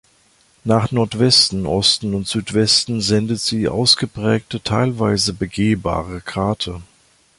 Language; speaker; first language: German; native; German